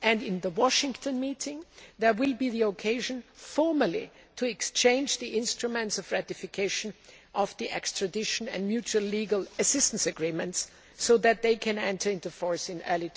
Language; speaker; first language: English; non-native, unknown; German